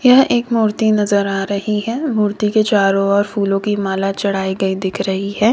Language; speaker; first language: Hindi; native; Hindi